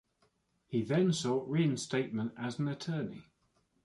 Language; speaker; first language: English; native; English